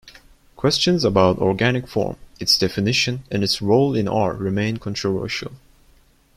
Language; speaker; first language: English; non-native, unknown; Turkish